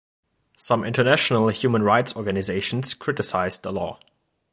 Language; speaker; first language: English; non-native, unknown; German